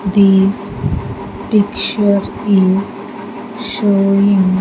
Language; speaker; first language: English; non-native, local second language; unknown